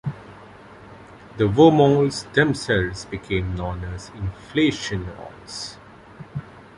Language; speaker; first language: English; non-native, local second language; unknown